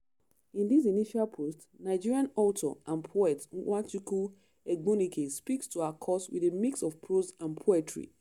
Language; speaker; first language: English; non-native, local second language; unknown